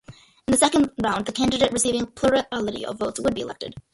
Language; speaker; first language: English; early bilingual, other home language; Malayalam